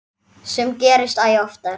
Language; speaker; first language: Icelandic; native; Icelandic